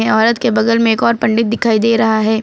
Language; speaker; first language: Hindi; native; Hindi